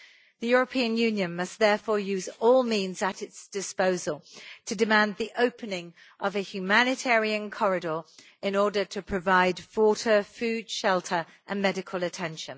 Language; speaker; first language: English; native; English